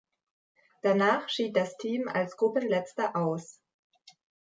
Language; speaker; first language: German; native; German